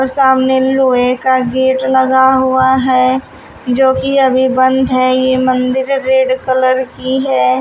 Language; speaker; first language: Hindi; native; Hindi